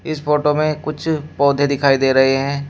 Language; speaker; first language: Hindi; native; Hindi